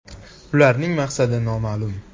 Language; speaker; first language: Uzbek; native; Uzbek